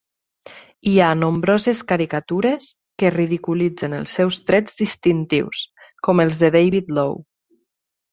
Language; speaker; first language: Catalan; native; Catalan